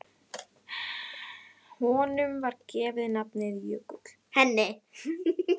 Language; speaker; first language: Icelandic; native; Icelandic